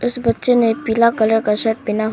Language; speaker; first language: Hindi; non-native, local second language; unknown